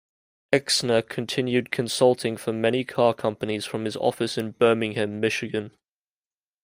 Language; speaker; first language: English; native; English